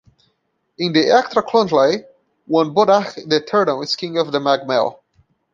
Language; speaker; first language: English; non-native, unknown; Portuguese